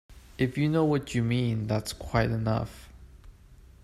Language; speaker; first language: English; non-native, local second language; Cantonese